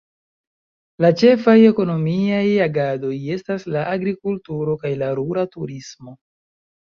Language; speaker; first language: Esperanto; non-native, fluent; Chinese